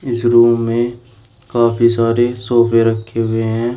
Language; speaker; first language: Hindi; native; Hindi